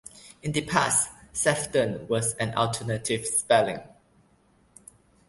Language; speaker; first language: English; non-native, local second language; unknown